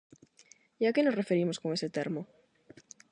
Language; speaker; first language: Galician; non-native, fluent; Spanish